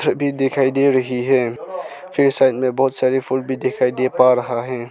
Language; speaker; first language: Hindi; non-native, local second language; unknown